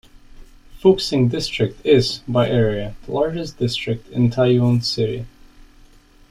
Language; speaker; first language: English; native; English